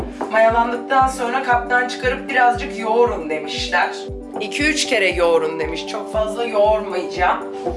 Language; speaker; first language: Turkish; early bilingual, other home language; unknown